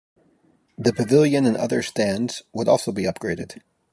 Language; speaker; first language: English; native; English